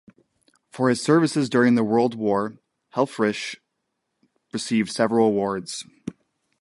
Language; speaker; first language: English; native; English